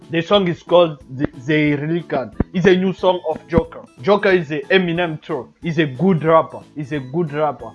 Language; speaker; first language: English; non-native, learner; Turkish